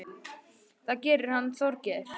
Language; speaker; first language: Icelandic; native; Icelandic